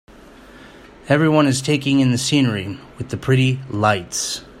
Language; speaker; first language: English; native; English